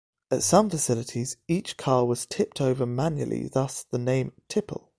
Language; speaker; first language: English; native; English